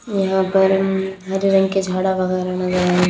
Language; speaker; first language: Hindi; native; Hindi